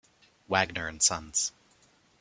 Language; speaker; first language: English; native; English